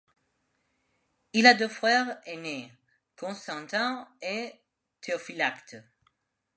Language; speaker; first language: French; non-native, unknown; Spanish